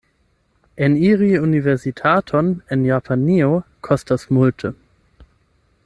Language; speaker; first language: Esperanto; non-native, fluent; German